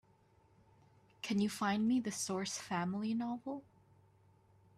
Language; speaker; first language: English; native; English